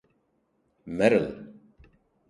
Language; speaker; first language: English; non-native, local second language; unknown